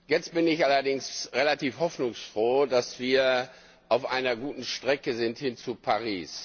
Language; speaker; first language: German; non-native, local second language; Luxembourgish